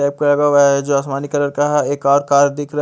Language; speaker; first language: Hindi; native; Hindi